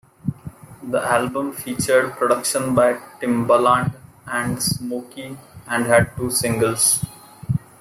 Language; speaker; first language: English; non-native, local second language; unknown